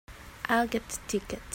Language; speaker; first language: English; non-native, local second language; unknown